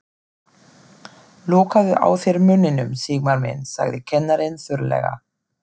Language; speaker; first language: Icelandic; non-native, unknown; German